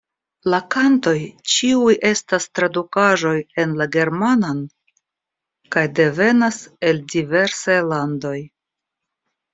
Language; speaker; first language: Esperanto; non-native, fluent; Russian